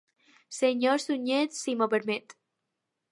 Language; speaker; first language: Catalan; non-native, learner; Spanish